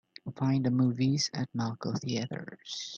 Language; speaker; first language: English; non-native, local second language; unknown